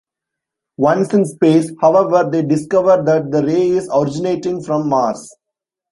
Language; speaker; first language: English; non-native, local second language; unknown